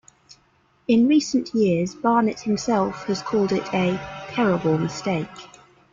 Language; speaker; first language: English; native; English